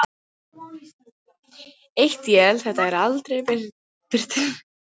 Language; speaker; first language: Icelandic; native; Icelandic